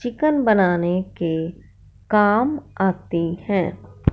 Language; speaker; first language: Hindi; non-native, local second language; Punjabi